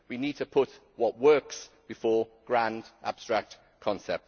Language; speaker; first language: English; native; English